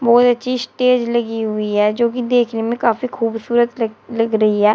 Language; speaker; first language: Hindi; native; Hindi